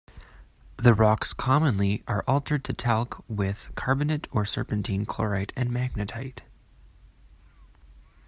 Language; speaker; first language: English; native; English